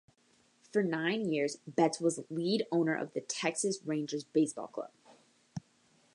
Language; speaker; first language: English; native; English